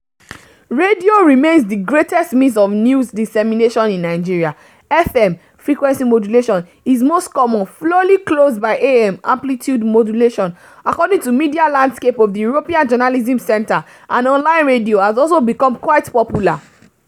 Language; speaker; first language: English; non-native, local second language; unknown